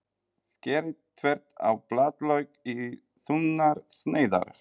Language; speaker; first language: Icelandic; non-native, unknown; Polish